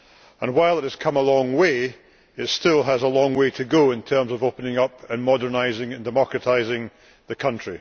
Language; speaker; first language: English; native; English